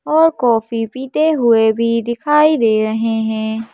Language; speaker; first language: Hindi; native; Hindi